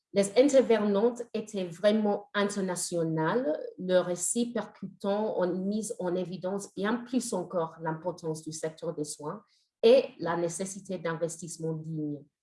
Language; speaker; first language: French; non-native, fluent; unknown